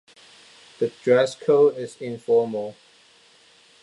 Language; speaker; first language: English; non-native, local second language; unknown